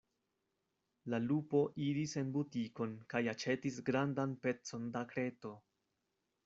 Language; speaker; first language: Esperanto; non-native, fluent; Spanish